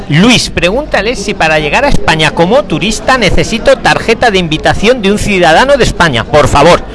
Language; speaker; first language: Spanish; native; Spanish